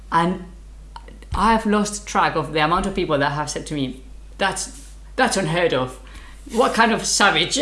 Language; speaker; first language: English; non-native, fluent; Spanish